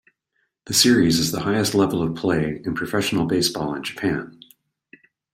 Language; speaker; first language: English; native; English